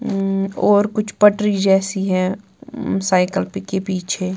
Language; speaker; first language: Hindi; non-native, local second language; Punjabi